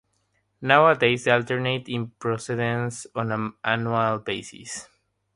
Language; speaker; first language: English; non-native, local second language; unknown